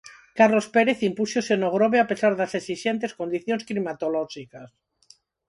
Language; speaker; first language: Galician; non-native, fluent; Spanish